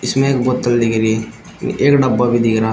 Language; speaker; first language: Hindi; native; Hindi